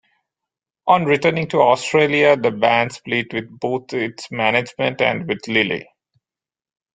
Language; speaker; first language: English; non-native, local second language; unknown